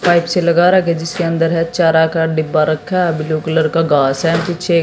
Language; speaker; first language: Hindi; native; Hindi